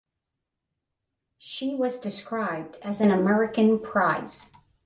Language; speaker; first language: English; native; English